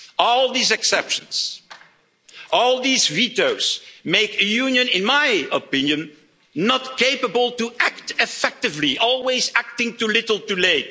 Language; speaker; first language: English; non-native, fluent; Dutch